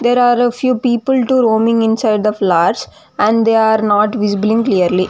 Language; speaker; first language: English; non-native, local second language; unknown